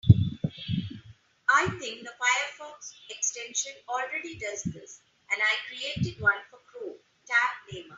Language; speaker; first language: English; non-native, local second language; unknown